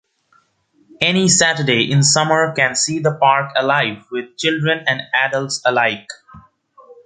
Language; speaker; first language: English; non-native, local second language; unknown